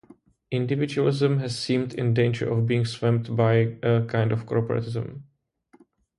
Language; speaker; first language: English; non-native, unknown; Czech